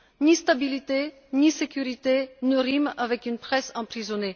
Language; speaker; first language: French; non-native, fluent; Bulgarian